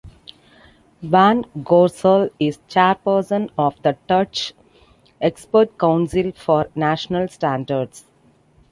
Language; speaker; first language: English; non-native, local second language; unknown